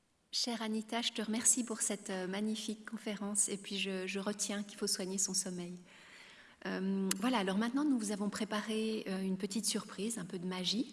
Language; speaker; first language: French; native; French